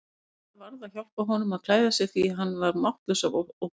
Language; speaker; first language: Icelandic; native; Icelandic